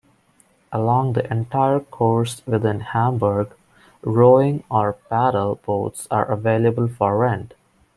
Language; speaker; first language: English; non-native, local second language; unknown